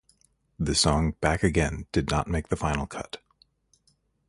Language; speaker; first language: English; native; English